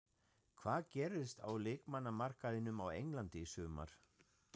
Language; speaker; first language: Icelandic; non-native, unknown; German